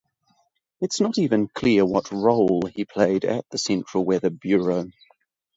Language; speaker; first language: English; native; English